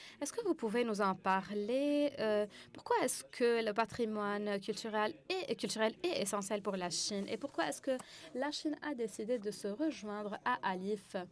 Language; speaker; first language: French; non-native, fluent; English